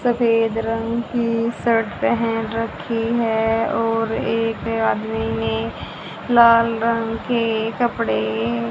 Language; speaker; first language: Hindi; native; Hindi